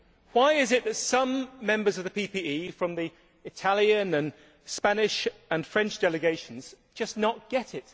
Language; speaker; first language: English; native; English